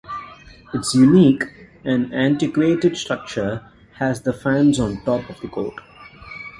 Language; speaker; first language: English; non-native, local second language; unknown